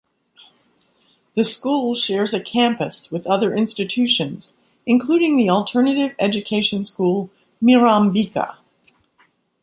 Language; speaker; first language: English; native; English